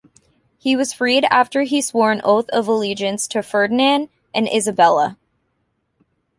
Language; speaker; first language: English; native; English